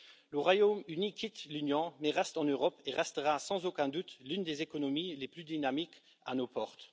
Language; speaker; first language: French; non-native, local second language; Luxembourgish